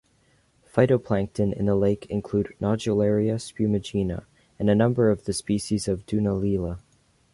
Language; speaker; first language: English; native; English